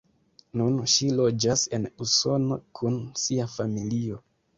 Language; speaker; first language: Esperanto; non-native, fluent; Kinyarwanda